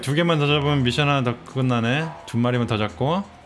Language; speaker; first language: Korean; native; Korean